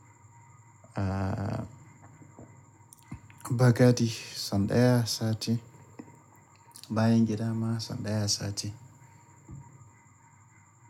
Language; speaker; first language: Hausa; native; Hausa